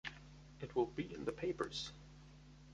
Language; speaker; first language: English; non-native, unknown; German